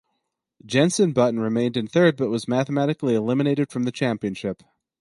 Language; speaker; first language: English; native; English